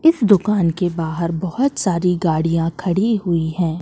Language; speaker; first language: Hindi; native; Hindi